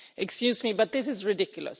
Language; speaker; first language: English; non-native, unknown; Swedish